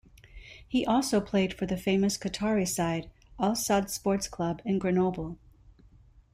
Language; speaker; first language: English; native; English